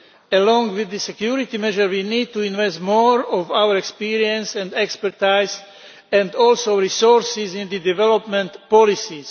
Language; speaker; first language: English; non-native, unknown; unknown